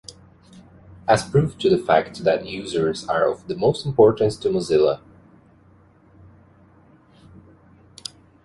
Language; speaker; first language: English; native; English